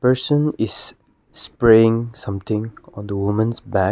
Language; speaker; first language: English; non-native, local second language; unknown